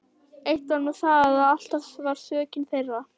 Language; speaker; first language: Icelandic; native; Icelandic